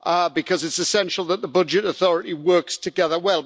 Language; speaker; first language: English; native; English